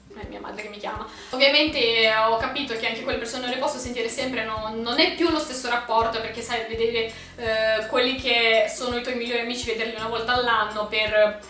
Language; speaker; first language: Italian; early bilingual, other home language; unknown